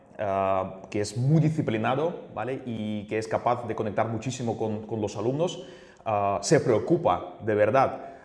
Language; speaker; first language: Spanish; non-native, fluent; Russian